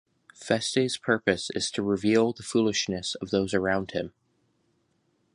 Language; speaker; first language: English; native; English